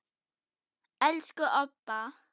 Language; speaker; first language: Icelandic; non-native, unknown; German